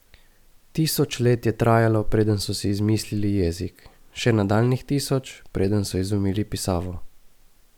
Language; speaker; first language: Slovenian; native; Slovenian